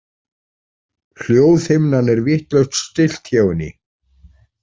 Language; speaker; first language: Icelandic; native; Icelandic